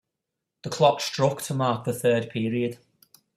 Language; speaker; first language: English; native; English